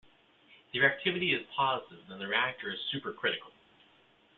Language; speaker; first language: English; native; English